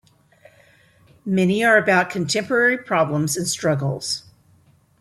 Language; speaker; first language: English; native; English